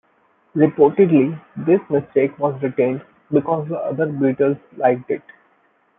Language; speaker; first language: English; non-native, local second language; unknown